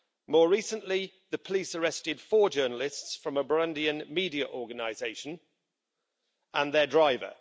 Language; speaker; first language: English; native; English